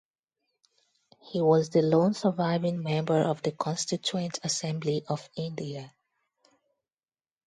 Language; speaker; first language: English; non-native, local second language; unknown